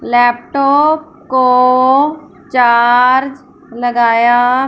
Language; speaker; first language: Hindi; non-native, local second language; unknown